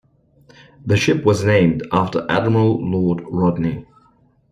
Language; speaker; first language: English; native; English